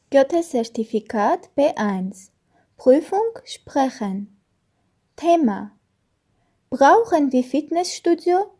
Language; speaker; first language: German; non-native, learner; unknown